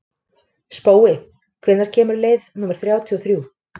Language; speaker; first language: Icelandic; native; Icelandic